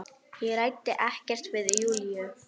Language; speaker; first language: Icelandic; non-native, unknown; Polish